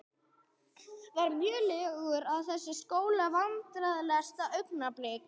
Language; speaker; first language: Icelandic; non-native, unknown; English